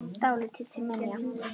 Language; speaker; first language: Icelandic; native; Icelandic